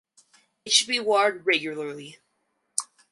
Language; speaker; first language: English; native; English